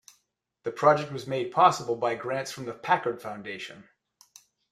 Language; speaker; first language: English; native; English